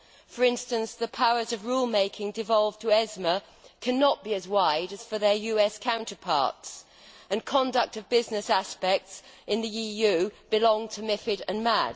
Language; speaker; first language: English; native; English